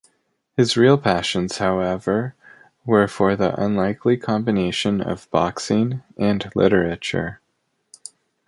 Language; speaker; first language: English; native; English